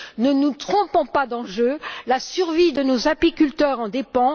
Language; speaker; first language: French; native; French